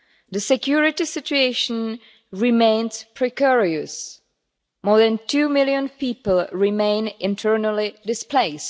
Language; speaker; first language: English; non-native, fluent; Czech